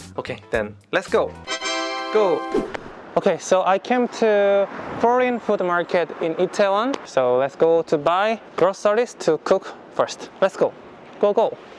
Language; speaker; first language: English; non-native, learner; Korean